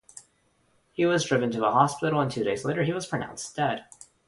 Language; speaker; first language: English; non-native, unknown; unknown